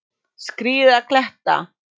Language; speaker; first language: Icelandic; non-native, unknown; Polish